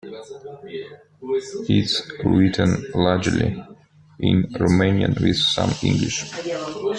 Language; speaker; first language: English; non-native, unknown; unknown